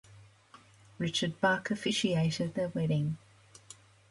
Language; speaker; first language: English; native; English